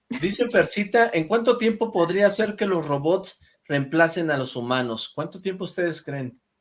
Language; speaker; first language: Spanish; native; Spanish